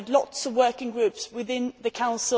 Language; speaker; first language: English; non-native, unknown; Swedish